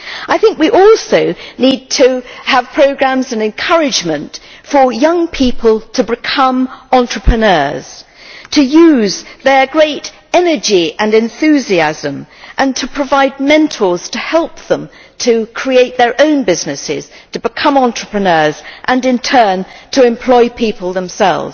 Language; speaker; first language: English; native; English